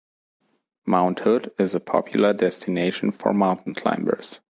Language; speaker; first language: English; non-native, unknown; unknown